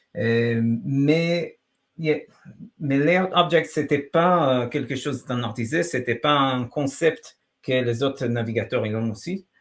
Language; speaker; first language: French; non-native, fluent; Hebrew